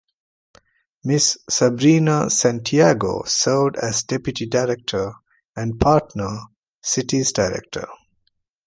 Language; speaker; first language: English; non-native, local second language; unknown